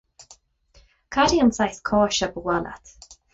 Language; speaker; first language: Irish; non-native, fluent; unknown